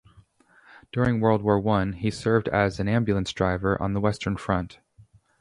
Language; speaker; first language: English; native; English